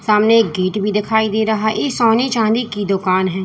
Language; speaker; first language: Hindi; native; Hindi